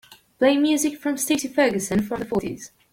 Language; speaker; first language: English; native; English